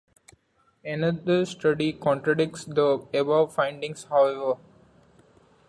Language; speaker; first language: English; non-native, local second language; Marathi